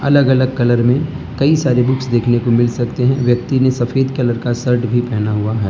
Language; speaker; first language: Hindi; non-native, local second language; Gujarati